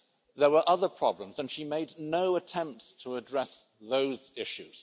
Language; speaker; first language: English; native; English